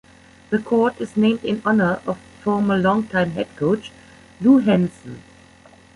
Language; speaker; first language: English; non-native, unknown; German